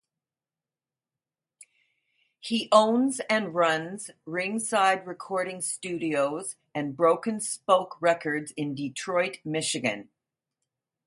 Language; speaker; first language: English; native; English